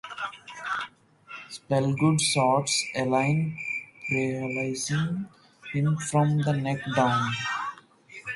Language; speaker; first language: English; native; English